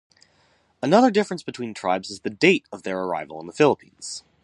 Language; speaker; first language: English; native; English